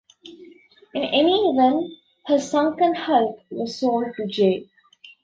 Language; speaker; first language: English; non-native, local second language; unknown